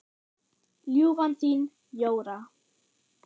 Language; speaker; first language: Icelandic; non-native, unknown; German